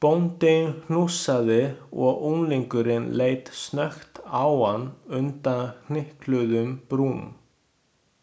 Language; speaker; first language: Icelandic; non-native, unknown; Chinese